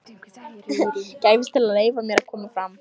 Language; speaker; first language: Icelandic; non-native, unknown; Lithuanian